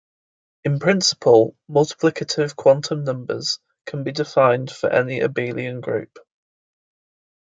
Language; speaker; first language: English; native; English